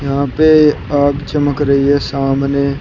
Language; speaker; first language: Hindi; native; Hindi